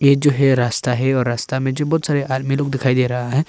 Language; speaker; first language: Hindi; non-native, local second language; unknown